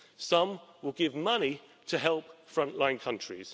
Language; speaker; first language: English; native; English